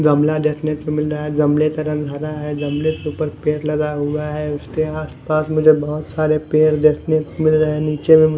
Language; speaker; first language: Hindi; non-native, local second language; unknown